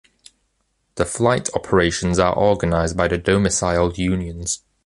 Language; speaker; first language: English; native; English